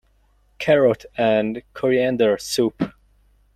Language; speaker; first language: English; non-native, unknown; Mongolian